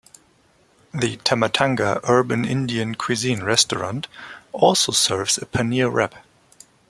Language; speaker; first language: English; non-native, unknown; German